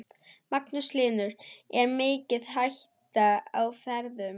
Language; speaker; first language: Icelandic; non-native, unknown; German